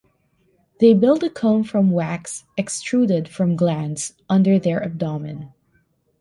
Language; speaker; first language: English; non-native, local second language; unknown